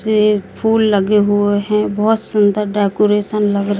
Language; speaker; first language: Hindi; native; Hindi